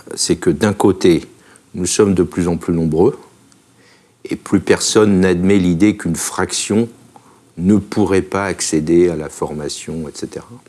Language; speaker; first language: French; native; French